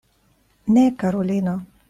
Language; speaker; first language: Esperanto; non-native, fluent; Russian